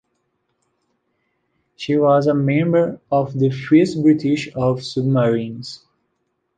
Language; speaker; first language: English; non-native, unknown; Portuguese